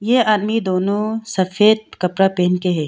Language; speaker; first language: Hindi; non-native, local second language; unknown